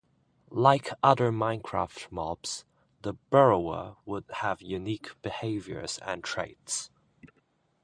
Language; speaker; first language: English; non-native, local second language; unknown